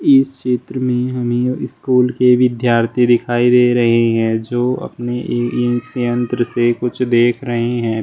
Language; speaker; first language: Hindi; native; Hindi